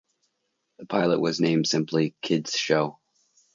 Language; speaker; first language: English; native; English